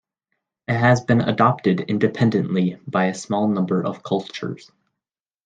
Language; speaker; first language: English; native; English